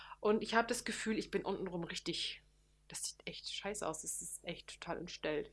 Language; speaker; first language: German; early bilingual, other home language; Turkish